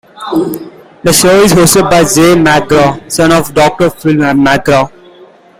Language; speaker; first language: English; non-native, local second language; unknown